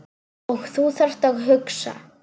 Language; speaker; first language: Icelandic; non-native, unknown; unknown